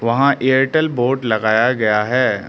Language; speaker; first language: Hindi; non-native, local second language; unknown